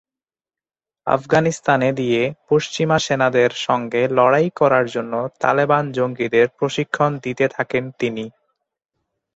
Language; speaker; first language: Bangla; non-native, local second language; Chittagonian